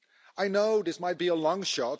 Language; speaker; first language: English; non-native, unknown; Dutch